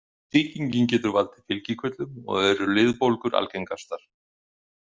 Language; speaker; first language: Icelandic; native; Icelandic